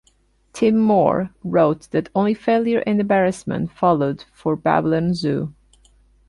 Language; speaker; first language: English; non-native, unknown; Portuguese